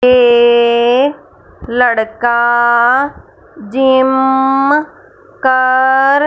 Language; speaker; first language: Hindi; non-native, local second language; Punjabi